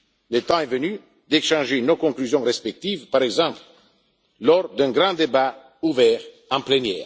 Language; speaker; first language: French; non-native, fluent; Italian